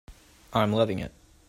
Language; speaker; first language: English; native; English